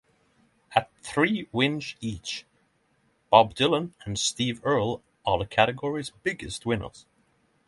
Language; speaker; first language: English; non-native, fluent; Norwegian